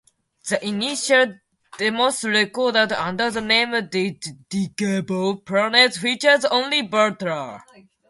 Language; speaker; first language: English; non-native, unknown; Japanese